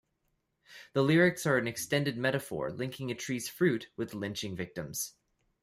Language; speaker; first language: English; native; English